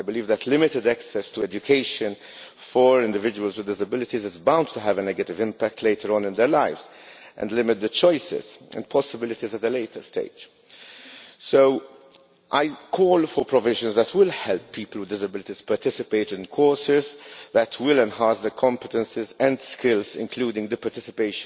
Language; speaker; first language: English; non-native, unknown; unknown